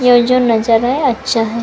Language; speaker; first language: Hindi; non-native, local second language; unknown